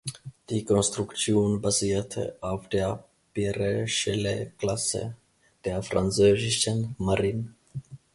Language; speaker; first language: German; non-native, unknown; Finnish